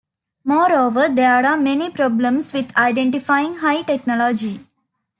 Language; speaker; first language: English; non-native, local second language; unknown